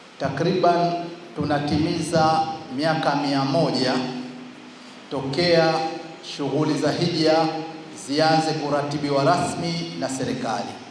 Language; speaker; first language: Swahili; native; Swahili